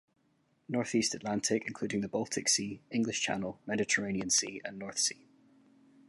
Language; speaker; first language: English; native; English